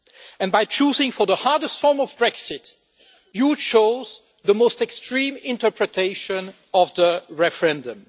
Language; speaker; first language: English; non-native, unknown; French